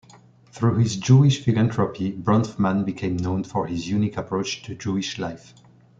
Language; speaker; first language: English; non-native, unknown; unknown